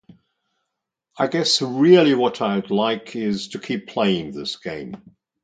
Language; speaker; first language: English; non-native, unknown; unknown